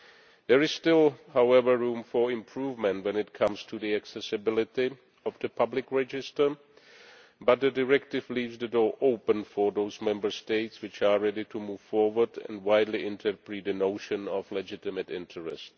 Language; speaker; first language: English; non-native, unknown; Czech